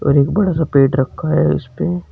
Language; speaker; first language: Hindi; native; Hindi